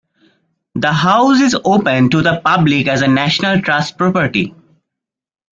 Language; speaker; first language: English; non-native, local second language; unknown